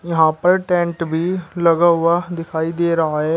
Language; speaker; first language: Hindi; native; Hindi